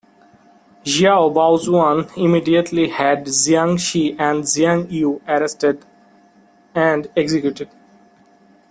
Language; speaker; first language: English; non-native, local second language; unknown